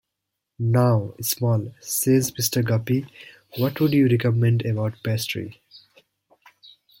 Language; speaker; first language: English; native; English